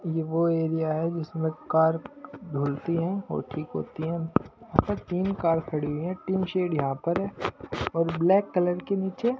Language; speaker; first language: Hindi; non-native, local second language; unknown